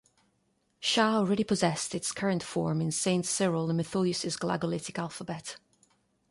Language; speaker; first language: English; non-native, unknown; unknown